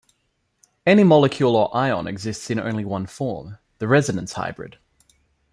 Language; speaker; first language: English; native; English